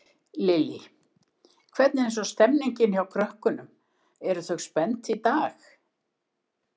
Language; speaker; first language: Icelandic; native; Icelandic